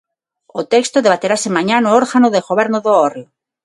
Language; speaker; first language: Galician; non-native, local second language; Spanish